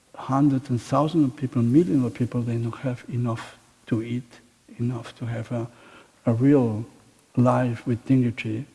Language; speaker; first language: English; non-native, fluent; Catalan